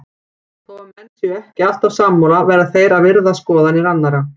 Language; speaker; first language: Icelandic; native; Icelandic